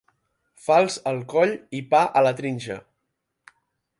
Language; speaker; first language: Catalan; native; Catalan